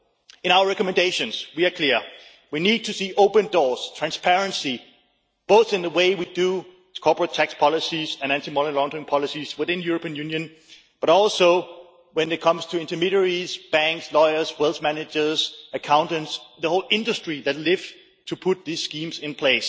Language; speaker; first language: English; non-native, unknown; Danish